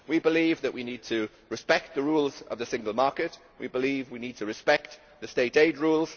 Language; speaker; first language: English; native; English